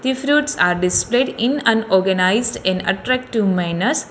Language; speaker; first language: English; non-native, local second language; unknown